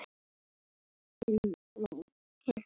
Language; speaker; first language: Icelandic; native; Icelandic